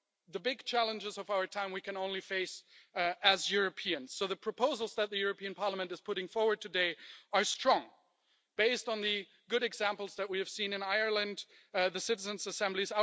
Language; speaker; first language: English; non-native, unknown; German